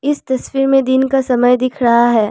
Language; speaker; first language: Hindi; non-native, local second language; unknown